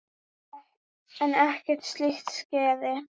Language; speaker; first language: Icelandic; native; Icelandic